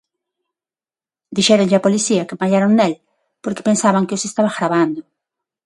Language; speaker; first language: Galician; non-native, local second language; Spanish